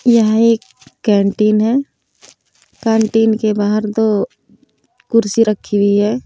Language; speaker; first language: Hindi; native; Hindi